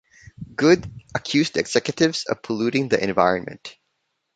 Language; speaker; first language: English; non-native, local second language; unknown